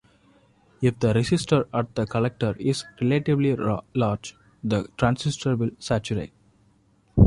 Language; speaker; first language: English; non-native, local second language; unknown